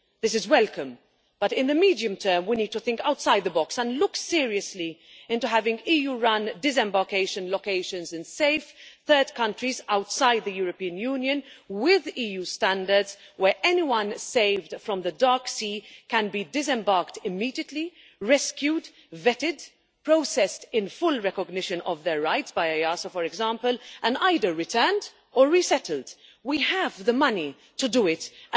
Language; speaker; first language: English; non-native, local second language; Maltese